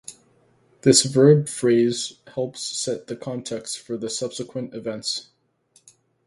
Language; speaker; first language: English; native; English